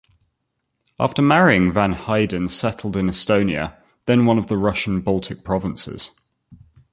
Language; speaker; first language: English; native; English